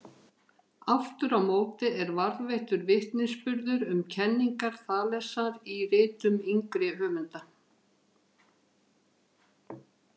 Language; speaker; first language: Icelandic; native; Icelandic